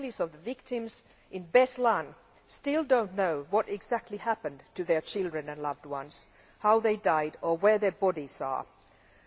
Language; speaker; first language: English; non-native, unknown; Finnish